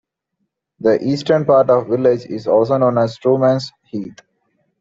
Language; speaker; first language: English; non-native, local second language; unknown